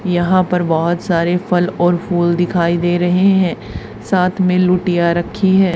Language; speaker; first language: Hindi; native; Hindi